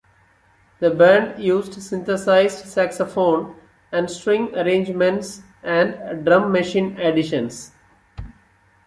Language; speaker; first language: English; non-native, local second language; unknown